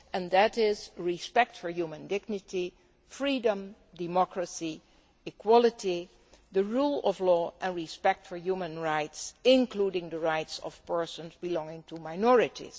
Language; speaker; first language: English; non-native, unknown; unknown